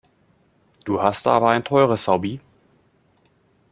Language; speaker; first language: German; native; German